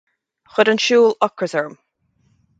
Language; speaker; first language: Irish; native; Irish